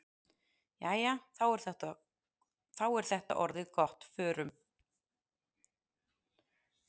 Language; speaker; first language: Icelandic; native; Icelandic